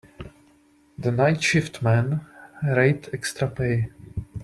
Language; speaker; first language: English; non-native, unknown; Czech